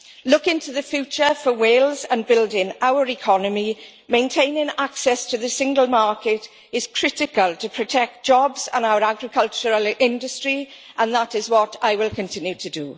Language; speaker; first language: English; native; English